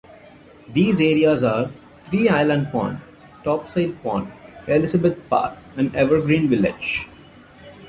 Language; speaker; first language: English; non-native, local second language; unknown